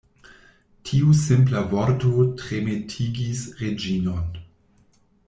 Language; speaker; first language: Esperanto; non-native, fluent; German